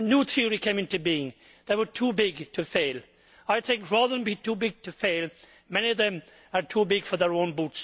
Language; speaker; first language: English; native; English